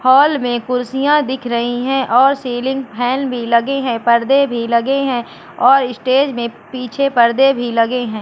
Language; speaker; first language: Hindi; native; Hindi